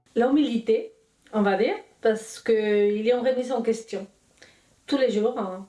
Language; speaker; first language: French; non-native, fluent; Spanish